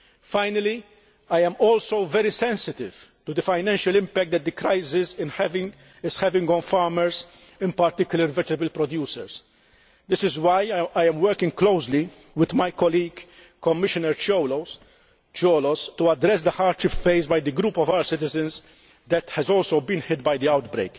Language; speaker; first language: English; non-native, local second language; Maltese